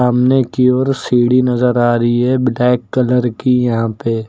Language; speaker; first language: Hindi; native; Hindi